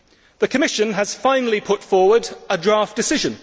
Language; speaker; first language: English; native; English